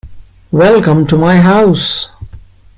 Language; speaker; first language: English; non-native, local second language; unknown